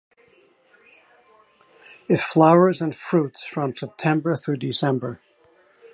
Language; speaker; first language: English; native; English